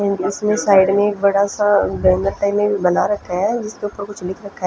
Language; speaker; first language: Hindi; non-native, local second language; Punjabi